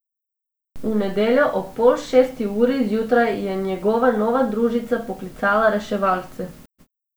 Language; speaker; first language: Slovenian; non-native, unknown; Macedonian